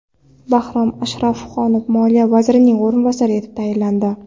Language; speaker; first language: Uzbek; non-native, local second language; Kara-Kalpak